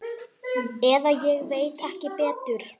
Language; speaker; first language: Icelandic; native; Icelandic